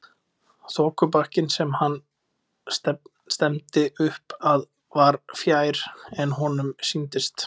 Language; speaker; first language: Icelandic; native; Icelandic